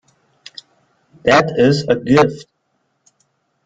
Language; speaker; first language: English; non-native, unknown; German